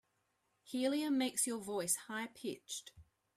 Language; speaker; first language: English; native; English